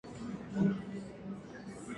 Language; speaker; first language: English; native; English